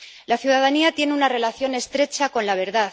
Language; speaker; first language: Spanish; native; Spanish